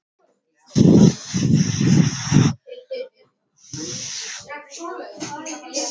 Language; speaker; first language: Icelandic; native; Icelandic